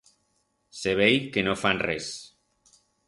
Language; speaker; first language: Aragonese; non-native, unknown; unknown